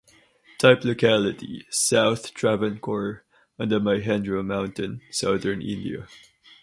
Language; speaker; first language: English; non-native, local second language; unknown